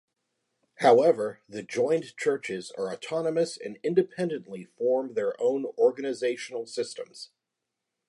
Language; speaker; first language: English; native; English